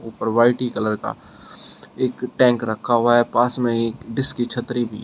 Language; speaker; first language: Hindi; native; Hindi